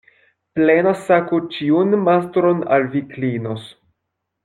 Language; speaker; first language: Esperanto; non-native, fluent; French